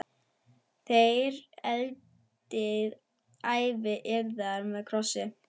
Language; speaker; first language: Icelandic; non-native, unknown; German